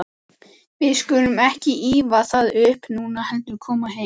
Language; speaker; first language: Icelandic; native; Icelandic